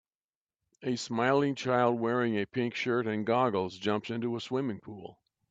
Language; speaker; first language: English; native; English